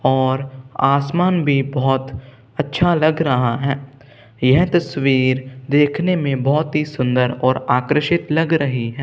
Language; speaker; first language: Hindi; non-native, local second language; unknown